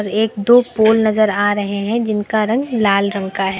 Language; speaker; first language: Hindi; native; Hindi